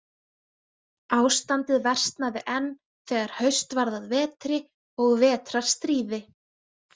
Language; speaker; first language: Icelandic; native; Icelandic